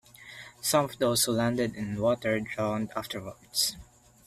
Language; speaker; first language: English; non-native, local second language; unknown